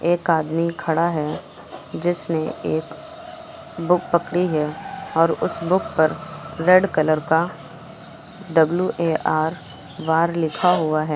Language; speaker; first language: Hindi; native; Hindi